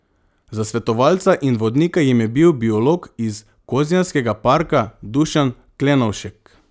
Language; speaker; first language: Slovenian; non-native, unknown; Macedonian